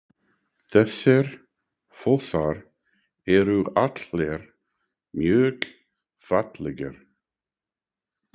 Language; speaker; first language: Icelandic; non-native, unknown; English